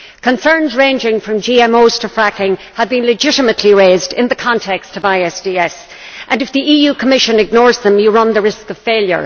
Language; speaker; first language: English; native; English